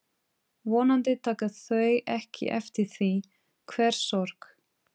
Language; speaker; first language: Icelandic; non-native, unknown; Portuguese